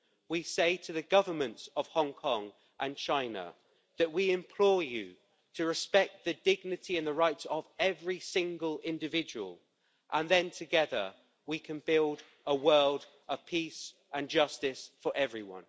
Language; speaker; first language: English; native; English